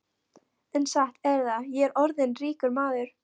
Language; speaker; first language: Icelandic; non-native, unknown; Polish